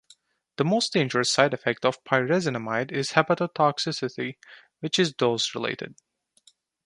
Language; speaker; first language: English; non-native, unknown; Turkish